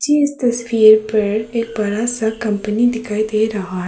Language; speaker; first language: Hindi; non-native, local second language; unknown